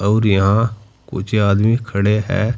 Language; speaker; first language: Hindi; native; Hindi